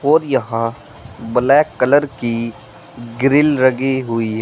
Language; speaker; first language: Hindi; native; Hindi